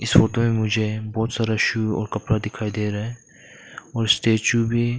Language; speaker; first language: Hindi; non-native, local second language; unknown